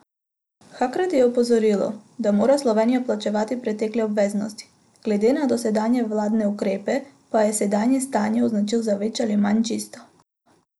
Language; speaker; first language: Slovenian; non-native, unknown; Macedonian